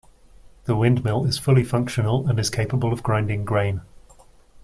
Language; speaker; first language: English; native; English